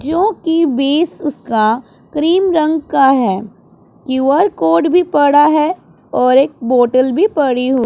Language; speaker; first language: Hindi; non-native, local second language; Punjabi